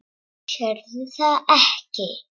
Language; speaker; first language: Icelandic; non-native, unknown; Czech